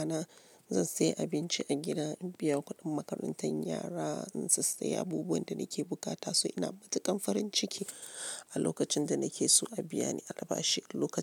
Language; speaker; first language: Hausa; non-native, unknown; Yoruba